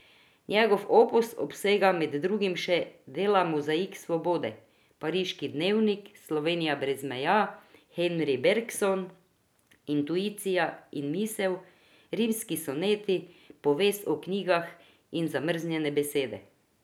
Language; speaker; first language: Slovenian; non-native, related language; Croatian